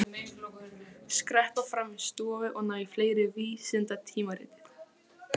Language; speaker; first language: Icelandic; non-native, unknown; Polish